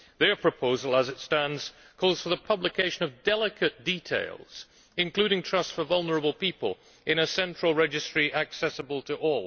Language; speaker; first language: English; native; English